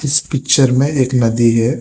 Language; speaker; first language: Hindi; non-native, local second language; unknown